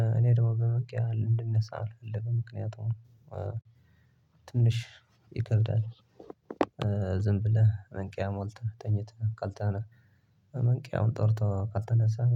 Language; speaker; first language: Amharic; non-native, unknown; Tigrinya